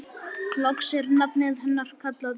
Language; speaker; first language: Icelandic; native; Icelandic